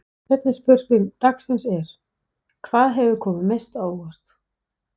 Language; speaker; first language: Icelandic; non-native, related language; Danish